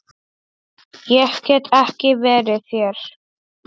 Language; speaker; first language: Icelandic; non-native, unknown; Polish